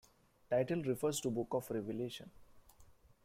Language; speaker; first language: English; non-native, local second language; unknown